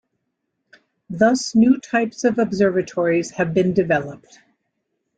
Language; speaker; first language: English; native; English